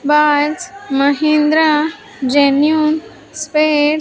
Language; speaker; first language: English; non-native, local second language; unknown